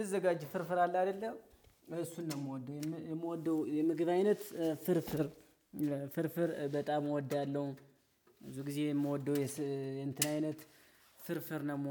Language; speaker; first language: Amharic; native; Amharic